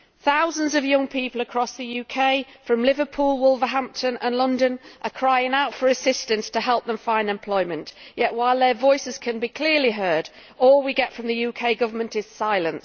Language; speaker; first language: English; native; English